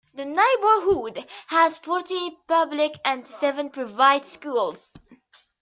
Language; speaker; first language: English; native; English